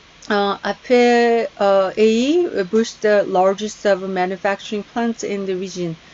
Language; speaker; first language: English; non-native, fluent; Korean